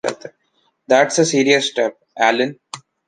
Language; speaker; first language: English; non-native, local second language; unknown